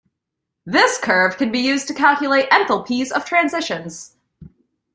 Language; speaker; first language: English; native; English